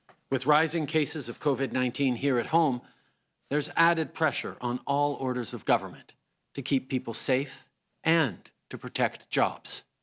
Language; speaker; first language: English; native; English